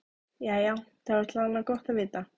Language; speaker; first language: Icelandic; native; Icelandic